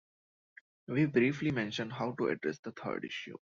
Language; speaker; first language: English; non-native, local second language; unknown